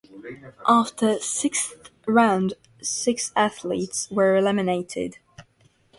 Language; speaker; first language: English; native; English